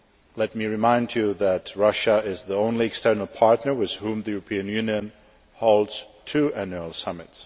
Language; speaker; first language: English; non-native, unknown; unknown